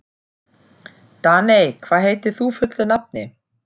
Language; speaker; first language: Icelandic; non-native, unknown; German